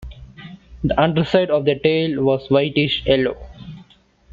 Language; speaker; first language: English; non-native, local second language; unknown